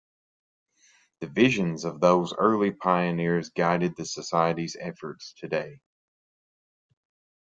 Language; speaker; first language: English; native; English